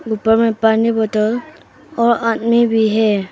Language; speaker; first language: Hindi; early bilingual, other home language; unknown